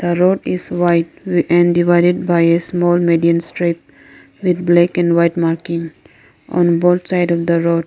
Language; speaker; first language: English; non-native, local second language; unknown